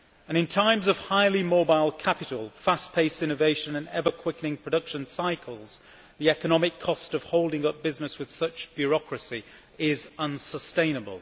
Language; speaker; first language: English; native; English